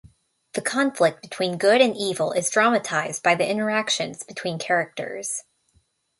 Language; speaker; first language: English; native; English